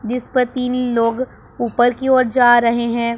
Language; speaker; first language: Hindi; non-native, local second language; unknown